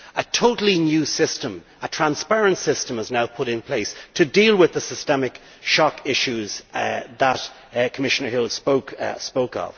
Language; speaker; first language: English; native; English